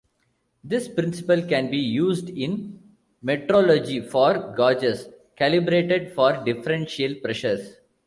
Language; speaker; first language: English; non-native, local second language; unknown